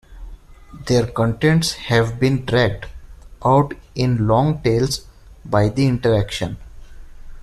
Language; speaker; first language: English; non-native, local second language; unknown